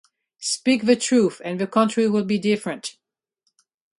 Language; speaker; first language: English; native; English